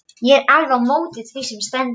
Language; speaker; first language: Icelandic; non-native, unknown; Polish